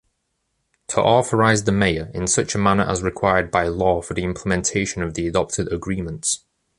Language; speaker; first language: English; native; English